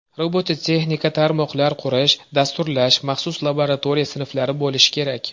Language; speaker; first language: Uzbek; native; Uzbek